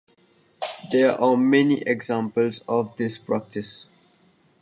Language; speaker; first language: English; native; English